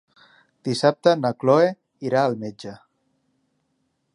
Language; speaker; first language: Catalan; native; Catalan